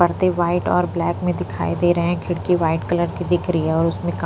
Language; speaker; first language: Hindi; non-native, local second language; Punjabi